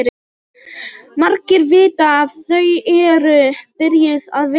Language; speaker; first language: Icelandic; non-native, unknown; Polish